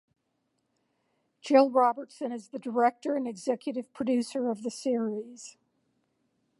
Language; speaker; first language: English; native; English